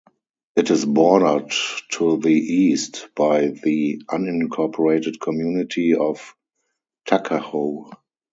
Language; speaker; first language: English; non-native, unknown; German